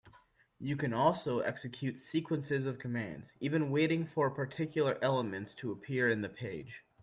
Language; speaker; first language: English; native; English